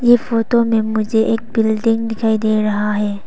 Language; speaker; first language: Hindi; non-native, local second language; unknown